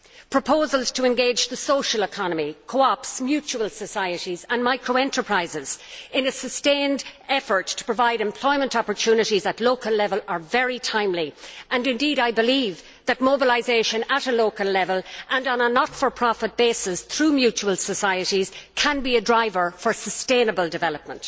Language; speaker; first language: English; native; English